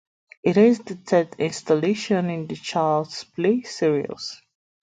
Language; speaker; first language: English; native; English